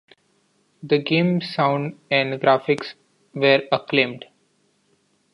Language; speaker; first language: English; non-native, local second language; Marathi